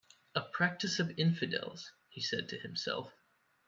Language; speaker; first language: English; native; English